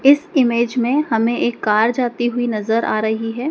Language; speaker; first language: Hindi; native; Hindi